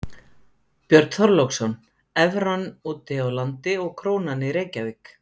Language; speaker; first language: Icelandic; native; Icelandic